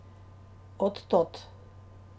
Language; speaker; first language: Slovenian; native; Slovenian